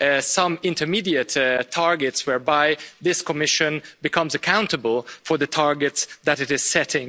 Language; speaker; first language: English; non-native, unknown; Hungarian